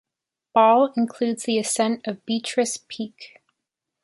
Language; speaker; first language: English; native; English